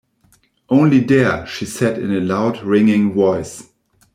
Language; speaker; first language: English; non-native, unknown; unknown